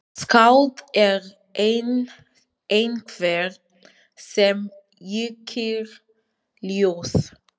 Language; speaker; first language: Icelandic; non-native, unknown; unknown